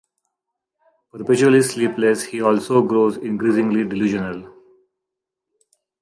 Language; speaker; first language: English; non-native, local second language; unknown